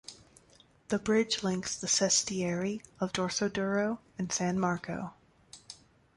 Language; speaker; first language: English; native; English